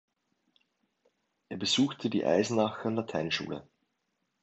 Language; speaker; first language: German; native; German